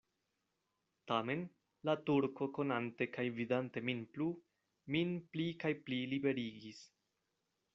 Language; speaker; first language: Esperanto; non-native, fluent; Spanish